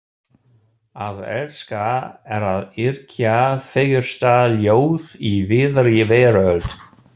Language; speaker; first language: Icelandic; non-native, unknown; German